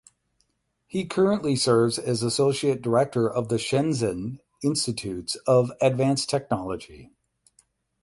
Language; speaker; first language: English; native; English